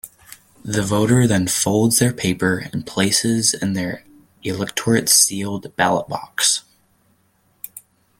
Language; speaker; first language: English; native; English